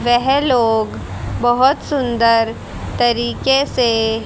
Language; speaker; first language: Hindi; native; Hindi